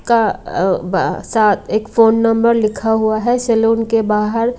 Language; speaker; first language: Hindi; non-native, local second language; Punjabi